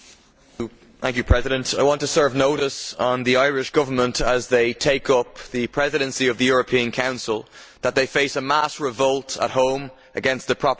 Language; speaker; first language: English; native; English